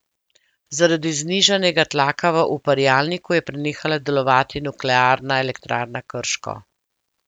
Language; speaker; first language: Slovenian; native; Slovenian